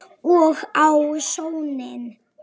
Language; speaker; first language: Icelandic; non-native, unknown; Polish